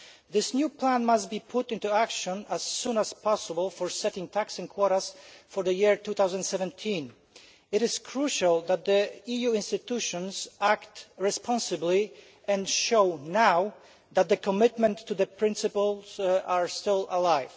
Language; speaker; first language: English; non-native, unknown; Polish